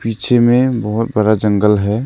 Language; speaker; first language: Hindi; non-native, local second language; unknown